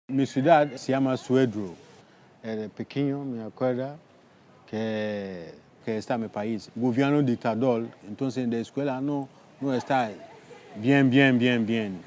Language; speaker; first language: Spanish; non-native, learner; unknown